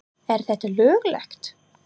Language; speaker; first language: Icelandic; non-native, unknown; English